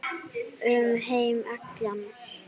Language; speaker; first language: Icelandic; native; Icelandic